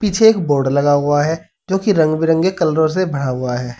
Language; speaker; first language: Hindi; native; Hindi